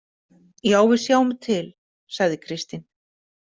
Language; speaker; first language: Icelandic; native; Icelandic